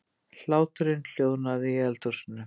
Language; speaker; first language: Icelandic; native; Icelandic